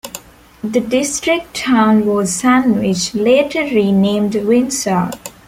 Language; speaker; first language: English; non-native, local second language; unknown